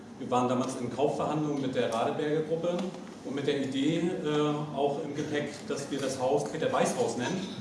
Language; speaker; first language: German; native; German